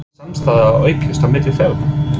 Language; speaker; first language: Icelandic; non-native, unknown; English